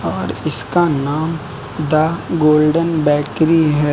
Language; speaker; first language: Hindi; native; Hindi